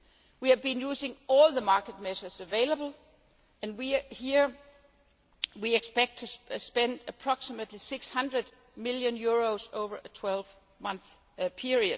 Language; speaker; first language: English; non-native, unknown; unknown